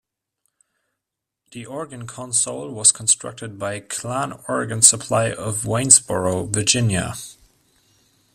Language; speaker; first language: English; non-native, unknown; German